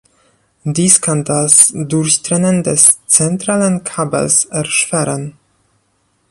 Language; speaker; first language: German; non-native, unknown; Polish